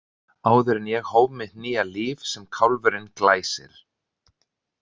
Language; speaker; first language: Icelandic; native; Icelandic